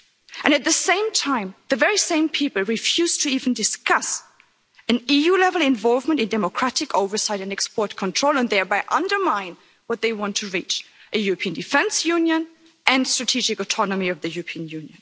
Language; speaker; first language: English; non-native, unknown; German